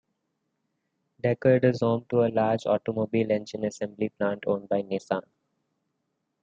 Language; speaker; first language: English; non-native, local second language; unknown